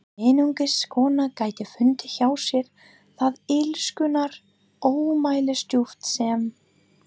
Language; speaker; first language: Icelandic; non-native, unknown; English